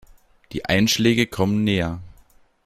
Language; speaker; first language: German; native; German